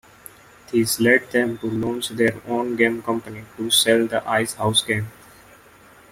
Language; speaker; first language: English; non-native, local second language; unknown